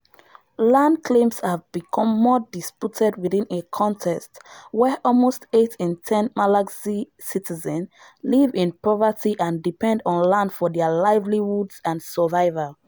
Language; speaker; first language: English; non-native, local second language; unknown